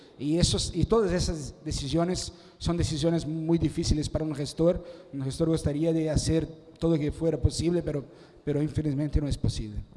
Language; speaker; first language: Spanish; non-native, related language; Portuguese